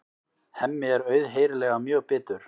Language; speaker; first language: Icelandic; native; Icelandic